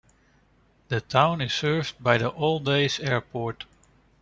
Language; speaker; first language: English; non-native, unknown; Dutch